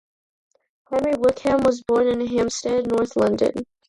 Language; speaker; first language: English; non-native, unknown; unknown